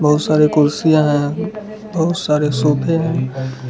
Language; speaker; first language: Hindi; non-native, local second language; Gujarati